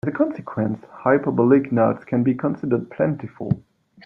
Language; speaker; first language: English; non-native, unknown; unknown